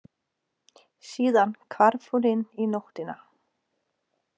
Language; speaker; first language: Icelandic; non-native, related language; Danish